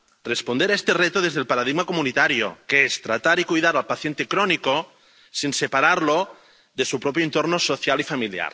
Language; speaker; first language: Spanish; non-native, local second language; Catalan